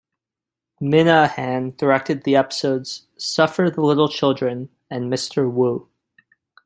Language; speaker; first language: English; native; English